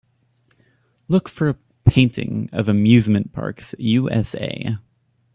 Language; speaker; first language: English; native; English